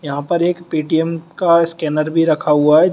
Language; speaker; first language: Hindi; native; Hindi